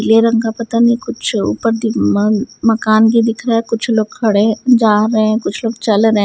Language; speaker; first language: Hindi; non-native, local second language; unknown